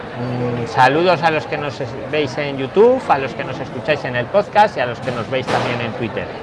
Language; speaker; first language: Spanish; native; Spanish